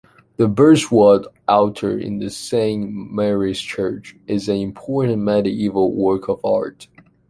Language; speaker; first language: English; non-native, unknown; Chinese